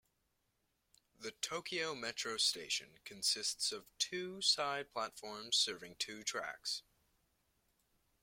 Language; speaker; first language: English; native; English